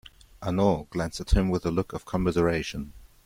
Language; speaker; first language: English; non-native, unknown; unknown